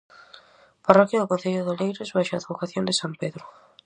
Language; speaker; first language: Galician; native; Galician